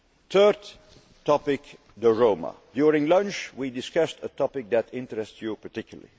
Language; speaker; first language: English; non-native, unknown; Dutch